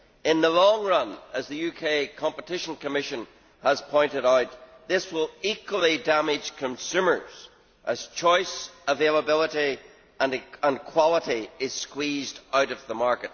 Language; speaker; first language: English; native; English